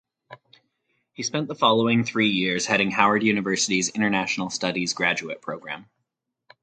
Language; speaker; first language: English; native; English